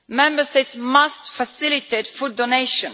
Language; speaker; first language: English; non-native, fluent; Italian